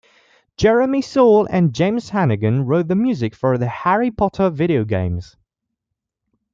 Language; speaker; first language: English; non-native, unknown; French